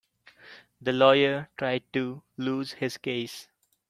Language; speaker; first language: English; non-native, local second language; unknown